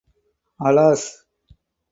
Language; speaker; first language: English; non-native, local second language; Tamil